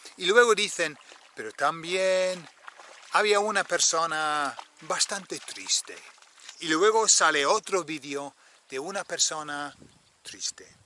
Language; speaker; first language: Spanish; non-native, fluent; English